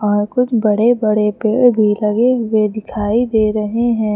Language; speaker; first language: Hindi; native; Hindi